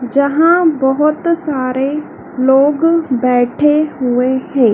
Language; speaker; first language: Hindi; native; Hindi